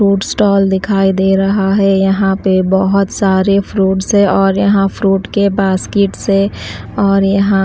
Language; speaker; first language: Hindi; native; Hindi